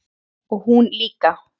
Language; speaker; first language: Icelandic; native; Icelandic